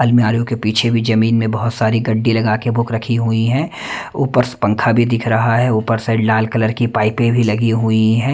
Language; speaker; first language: Hindi; native; Hindi